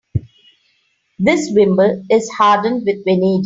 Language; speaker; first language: English; non-native, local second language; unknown